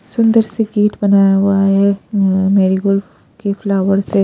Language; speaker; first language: Hindi; non-native, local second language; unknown